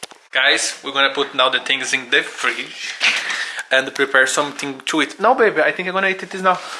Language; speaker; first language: English; non-native, learner; Portuguese